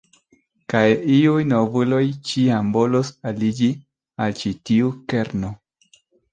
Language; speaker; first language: Esperanto; non-native, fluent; Spanish